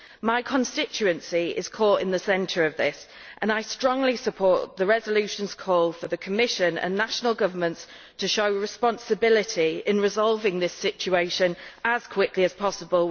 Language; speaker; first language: English; native; English